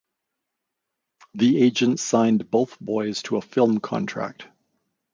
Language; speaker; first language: English; native; English